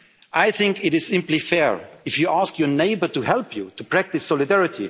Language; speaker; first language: English; non-native, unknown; German